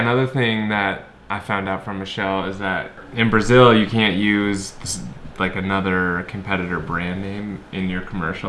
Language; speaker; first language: English; native; English